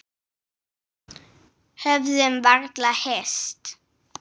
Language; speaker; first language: Icelandic; non-native, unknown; English